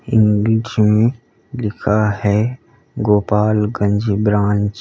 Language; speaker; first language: Hindi; native; Hindi